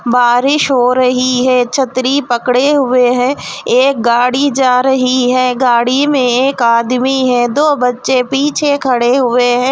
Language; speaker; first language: Hindi; non-native, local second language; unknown